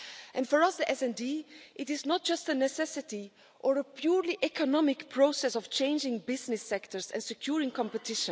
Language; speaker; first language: English; non-native, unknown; Dutch